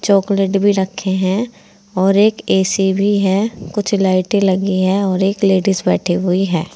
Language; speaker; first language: Hindi; native; Hindi